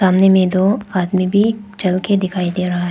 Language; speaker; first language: Hindi; non-native, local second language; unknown